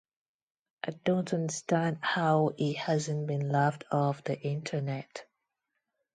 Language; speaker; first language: English; non-native, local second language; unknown